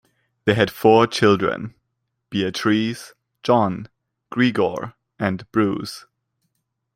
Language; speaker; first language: English; non-native, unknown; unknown